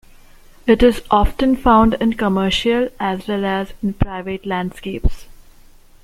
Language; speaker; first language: English; non-native, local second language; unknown